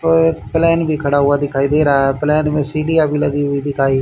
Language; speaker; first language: Hindi; native; Hindi